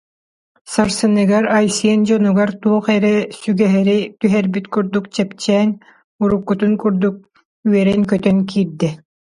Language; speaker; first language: Yakut; non-native, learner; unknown